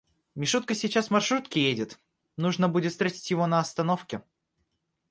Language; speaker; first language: Russian; native; Russian